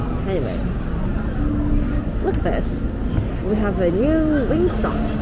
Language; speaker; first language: English; non-native, learner; Korean